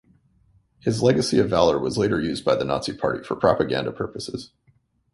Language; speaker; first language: English; native; English